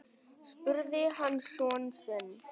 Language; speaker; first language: Icelandic; non-native, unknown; Vietnamese